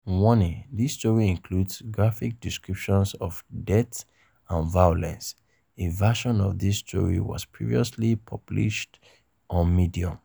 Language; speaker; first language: English; non-native, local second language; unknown